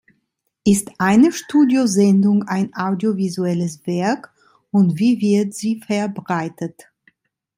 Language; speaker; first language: German; non-native, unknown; Italian